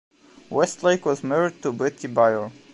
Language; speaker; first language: English; non-native, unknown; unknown